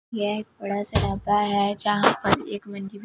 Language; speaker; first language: Hindi; non-native, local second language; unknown